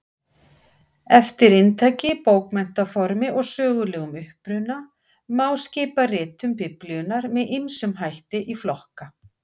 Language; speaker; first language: Icelandic; native; Icelandic